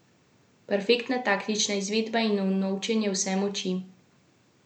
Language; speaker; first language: Slovenian; native; Slovenian